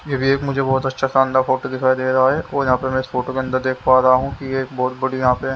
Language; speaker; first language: Hindi; native; Hindi